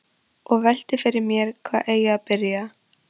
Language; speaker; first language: Icelandic; non-native, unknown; Polish